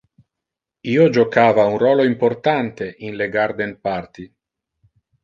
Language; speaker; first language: Interlingua; non-native, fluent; Italian